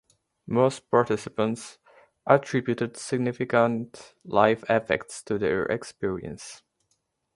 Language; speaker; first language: English; native; English